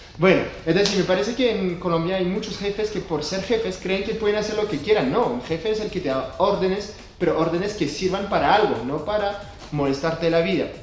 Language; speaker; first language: Spanish; non-native, fluent; French